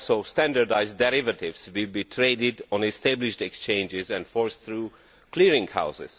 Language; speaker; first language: English; non-native, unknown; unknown